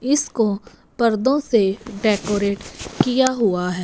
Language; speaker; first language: Hindi; non-native, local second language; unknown